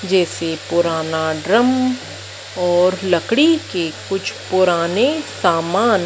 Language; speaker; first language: Hindi; native; Hindi